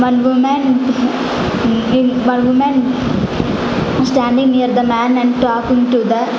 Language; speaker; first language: English; non-native, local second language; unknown